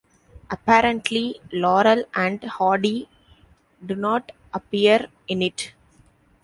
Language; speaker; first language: English; non-native, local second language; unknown